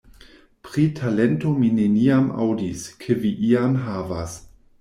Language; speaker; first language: Esperanto; non-native, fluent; German